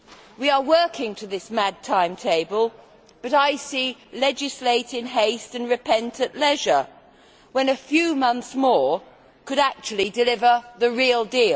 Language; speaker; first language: English; native; English